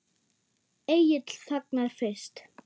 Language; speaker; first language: Icelandic; non-native, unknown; German